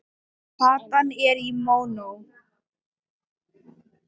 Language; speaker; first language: Icelandic; non-native, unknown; Thai